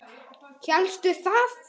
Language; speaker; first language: Icelandic; native; Icelandic